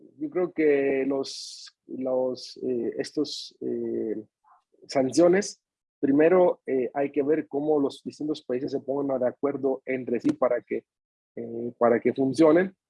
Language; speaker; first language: Spanish; non-native, fluent; Italian